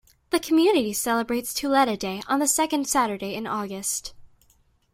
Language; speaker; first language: English; native; English